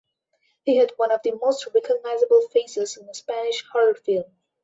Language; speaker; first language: English; non-native, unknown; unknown